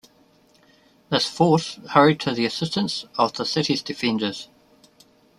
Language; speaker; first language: English; native; English